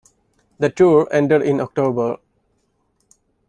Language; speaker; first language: English; non-native, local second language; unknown